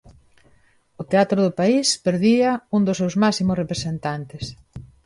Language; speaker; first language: Galician; non-native, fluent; Spanish